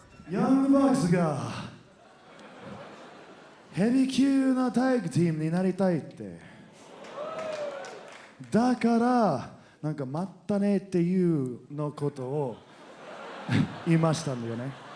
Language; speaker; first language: Japanese; non-native, fluent; English